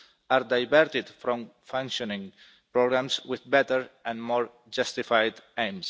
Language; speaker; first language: English; non-native, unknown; Catalan